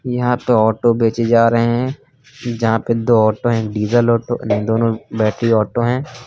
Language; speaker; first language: Hindi; native; Hindi